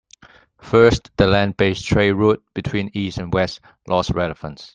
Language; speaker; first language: English; non-native, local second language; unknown